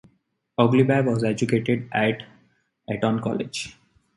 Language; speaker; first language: English; non-native, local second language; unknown